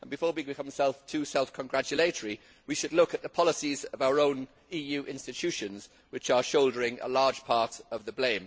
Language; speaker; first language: English; native; English